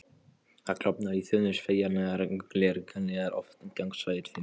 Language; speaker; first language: Icelandic; non-native, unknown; Polish